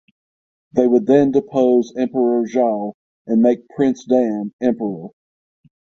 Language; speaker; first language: English; native; English